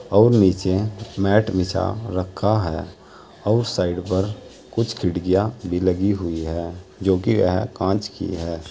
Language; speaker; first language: Hindi; native; Hindi